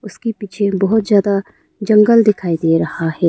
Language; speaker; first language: Hindi; non-native, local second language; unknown